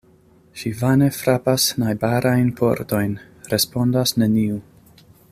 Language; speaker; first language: Esperanto; non-native, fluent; English